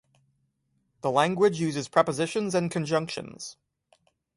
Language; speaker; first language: English; native; English